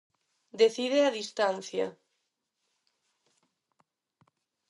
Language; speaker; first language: Galician; non-native, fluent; Spanish